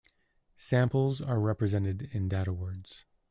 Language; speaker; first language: English; native; English